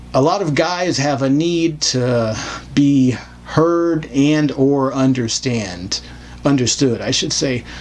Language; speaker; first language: English; native; English